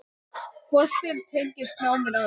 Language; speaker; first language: Icelandic; non-native, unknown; English